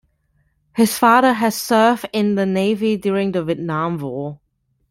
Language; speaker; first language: English; non-native, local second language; Cantonese